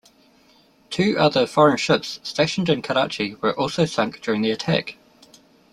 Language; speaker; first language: English; native; English